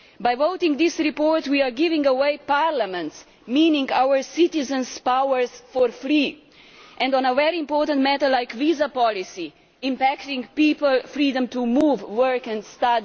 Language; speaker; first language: English; non-native, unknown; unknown